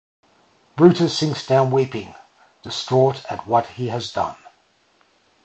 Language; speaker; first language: English; native; English